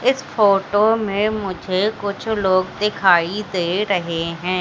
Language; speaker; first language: Hindi; native; Hindi